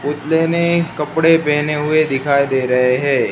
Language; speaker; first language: Hindi; non-native, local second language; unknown